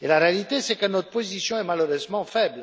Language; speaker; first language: French; non-native, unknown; Romanian